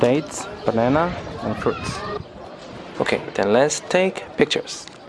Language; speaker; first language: English; non-native, learner; Korean